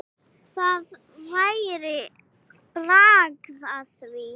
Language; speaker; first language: Icelandic; non-native, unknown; English